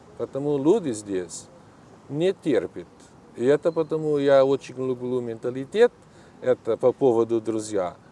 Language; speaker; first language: Russian; non-native, learner; Portuguese